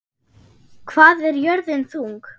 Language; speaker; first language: Icelandic; non-native, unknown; German